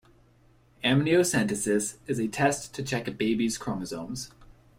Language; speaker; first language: English; native; English